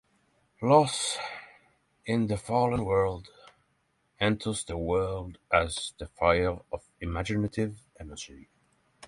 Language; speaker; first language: English; non-native, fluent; Norwegian